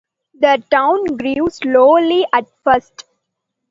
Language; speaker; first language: English; non-native, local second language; Tamil